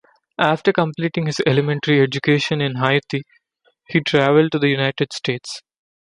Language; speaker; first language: English; non-native, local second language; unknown